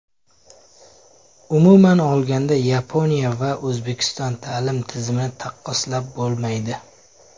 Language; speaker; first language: Uzbek; native; Uzbek